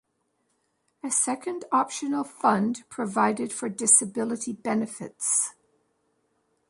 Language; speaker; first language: English; native; English